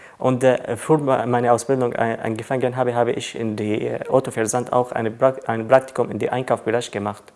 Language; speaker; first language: German; non-native, learner; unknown